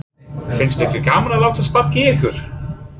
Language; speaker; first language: Icelandic; non-native, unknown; English